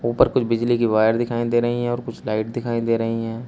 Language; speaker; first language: Hindi; native; Hindi